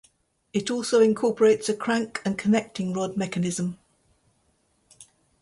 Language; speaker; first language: English; native; English